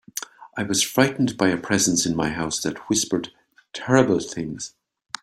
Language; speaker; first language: English; native; English